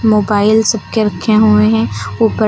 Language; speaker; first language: Hindi; native; Hindi